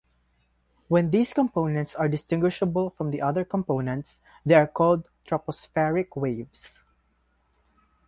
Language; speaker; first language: English; non-native, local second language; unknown